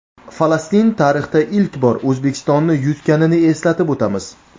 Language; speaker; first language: Uzbek; native; Uzbek